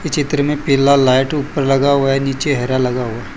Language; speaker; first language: Hindi; non-native, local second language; Gujarati